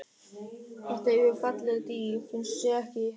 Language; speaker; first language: Icelandic; non-native, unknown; German